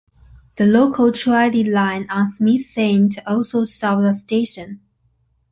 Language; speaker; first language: English; non-native, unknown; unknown